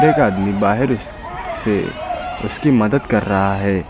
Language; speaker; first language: Hindi; native; Hindi